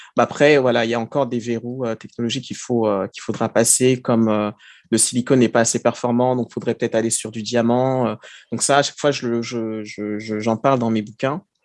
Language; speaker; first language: French; early bilingual, other home language; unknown